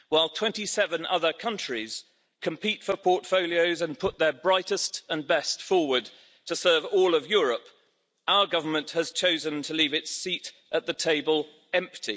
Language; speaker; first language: English; native; English